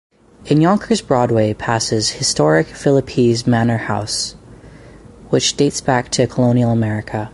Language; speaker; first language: English; native; English